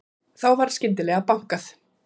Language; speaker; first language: Icelandic; native; Icelandic